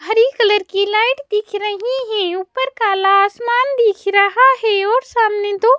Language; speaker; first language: Hindi; native; Hindi